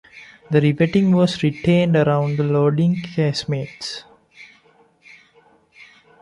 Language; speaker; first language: English; non-native, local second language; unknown